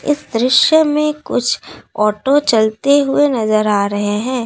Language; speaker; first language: Hindi; non-native, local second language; Assamese